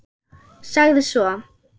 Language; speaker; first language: Icelandic; non-native, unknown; German